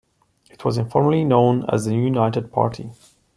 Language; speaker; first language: English; non-native, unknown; Portuguese